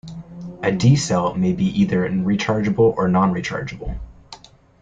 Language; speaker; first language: English; native; English